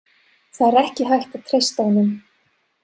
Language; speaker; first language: Icelandic; non-native, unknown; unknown